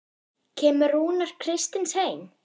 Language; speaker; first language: Icelandic; non-native, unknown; German